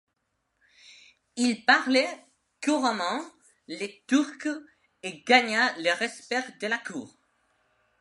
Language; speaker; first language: French; non-native, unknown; Spanish